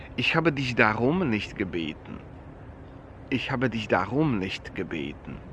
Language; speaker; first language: German; non-native, fluent; Polish